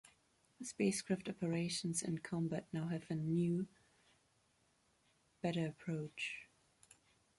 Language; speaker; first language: English; non-native, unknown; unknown